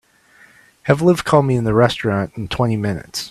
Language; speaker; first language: English; native; English